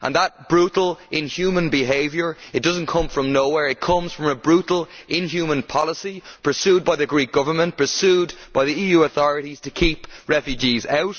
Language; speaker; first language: English; native; English